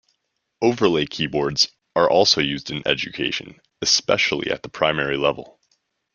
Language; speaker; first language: English; native; English